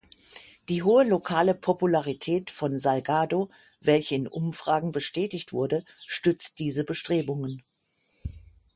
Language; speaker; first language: German; native; German